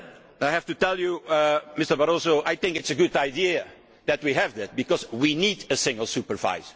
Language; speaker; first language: English; non-native, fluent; Dutch